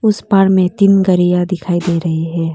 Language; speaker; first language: Hindi; non-native, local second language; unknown